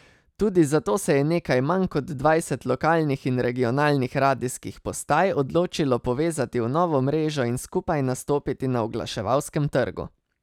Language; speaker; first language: Slovenian; native; Slovenian